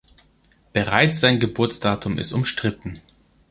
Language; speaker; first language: German; non-native, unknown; Greek